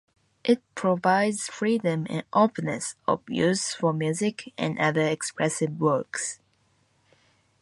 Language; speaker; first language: English; non-native, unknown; Japanese